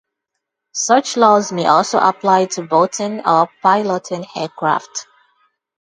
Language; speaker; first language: English; non-native, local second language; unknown